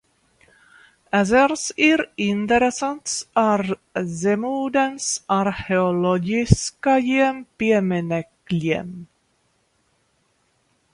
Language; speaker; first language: Latvian; early bilingual, heritage; Latvian